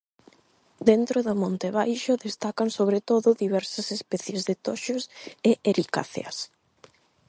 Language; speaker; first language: Galician; non-native, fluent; Spanish